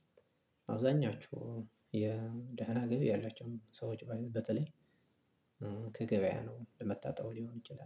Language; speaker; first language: Amharic; non-native, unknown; Tigrinya